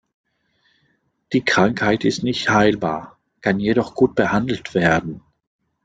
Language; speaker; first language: German; non-native, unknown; French